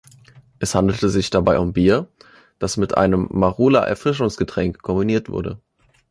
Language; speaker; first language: German; native; German